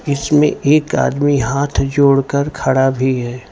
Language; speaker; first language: Hindi; non-native, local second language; Gujarati